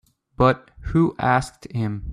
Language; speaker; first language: English; native; English